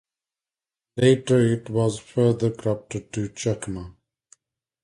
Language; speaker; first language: English; non-native, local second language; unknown